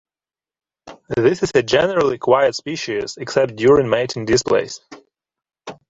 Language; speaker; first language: English; non-native, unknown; Ukrainian